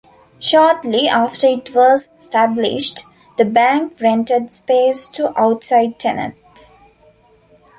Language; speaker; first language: English; non-native, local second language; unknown